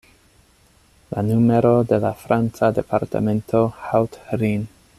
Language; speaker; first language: Esperanto; non-native, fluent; English